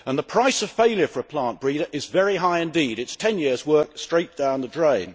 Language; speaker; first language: English; native; English